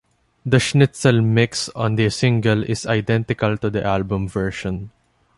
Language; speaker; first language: English; non-native, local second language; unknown